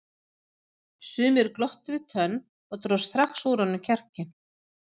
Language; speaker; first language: Icelandic; non-native, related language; Swedish